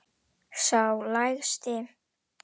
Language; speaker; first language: Icelandic; non-native, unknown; Indonesian